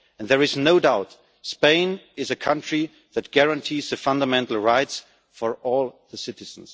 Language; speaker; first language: English; non-native, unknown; German